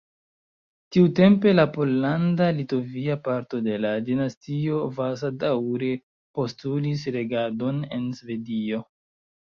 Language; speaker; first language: Esperanto; non-native, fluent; Chinese